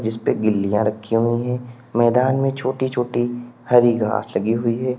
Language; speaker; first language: Hindi; native; Hindi